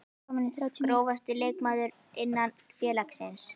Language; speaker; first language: Icelandic; native; Icelandic